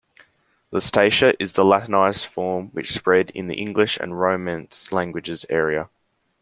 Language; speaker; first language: English; native; English